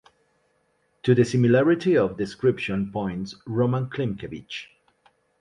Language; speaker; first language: English; non-native, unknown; Spanish